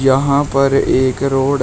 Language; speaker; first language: Hindi; native; Hindi